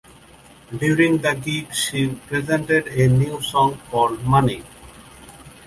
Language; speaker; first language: English; native; English